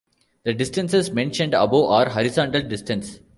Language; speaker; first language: English; non-native, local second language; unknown